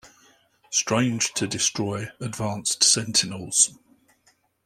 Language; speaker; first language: English; native; English